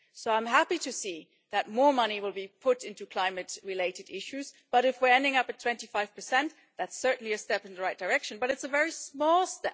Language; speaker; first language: English; non-native, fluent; German